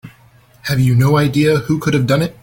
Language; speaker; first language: English; native; English